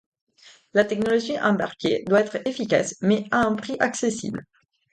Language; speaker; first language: French; non-native, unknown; Italian